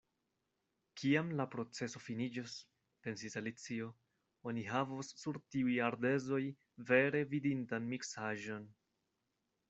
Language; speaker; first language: Esperanto; non-native, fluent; Spanish